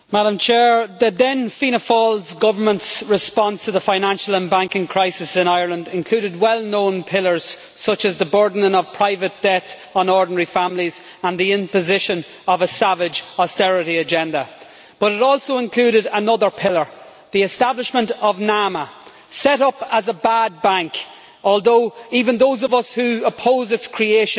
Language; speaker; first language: English; native; English